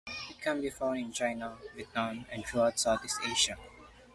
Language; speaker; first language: English; non-native, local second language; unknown